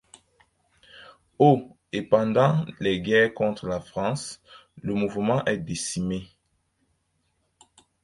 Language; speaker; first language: French; non-native, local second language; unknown